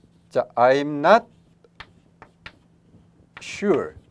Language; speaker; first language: English; non-native, fluent; Korean